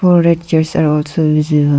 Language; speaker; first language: English; non-native, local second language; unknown